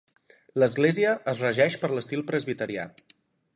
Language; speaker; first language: Catalan; native; Catalan